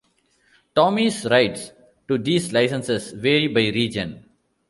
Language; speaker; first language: English; non-native, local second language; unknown